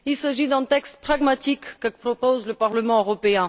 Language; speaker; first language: French; non-native, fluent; Bulgarian